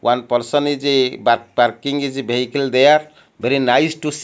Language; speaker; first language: English; non-native, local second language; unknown